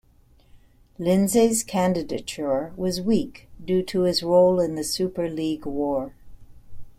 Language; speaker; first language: English; native; English